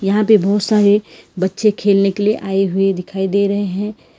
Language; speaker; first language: Hindi; non-native, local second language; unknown